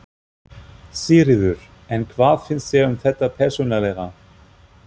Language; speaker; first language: Icelandic; non-native, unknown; German